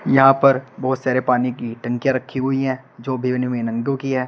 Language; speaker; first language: Hindi; native; Hindi